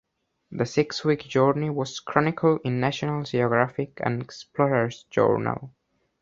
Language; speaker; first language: English; non-native, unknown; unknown